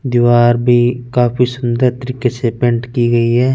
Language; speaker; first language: Hindi; non-native, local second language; Punjabi